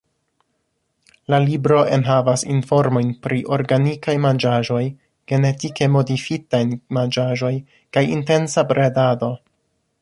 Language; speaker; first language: Esperanto; non-native, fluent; English